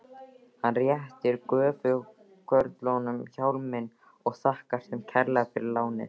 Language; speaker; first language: Icelandic; native; Icelandic